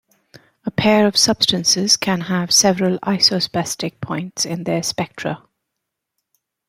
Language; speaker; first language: English; native; English